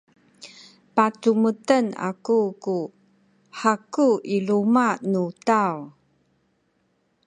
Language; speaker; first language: Sakizaya; non-native, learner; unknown